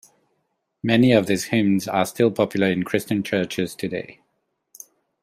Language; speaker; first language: English; non-native, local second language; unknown